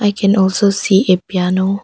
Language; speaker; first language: English; non-native, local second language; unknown